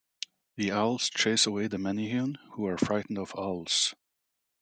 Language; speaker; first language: English; native; English